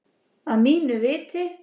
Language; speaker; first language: Icelandic; native; Icelandic